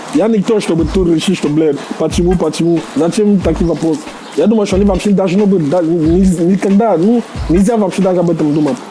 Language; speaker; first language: Russian; non-native, fluent; English